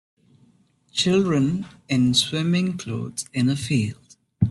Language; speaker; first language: English; non-native, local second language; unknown